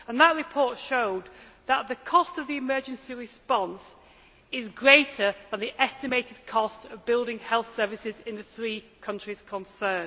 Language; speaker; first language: English; native; English